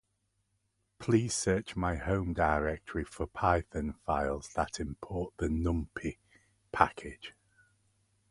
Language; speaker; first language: English; native; English